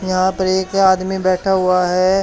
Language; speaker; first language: Hindi; native; Hindi